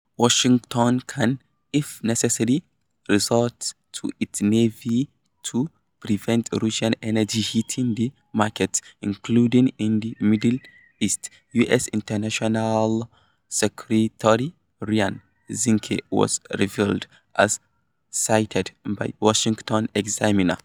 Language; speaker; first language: English; non-native, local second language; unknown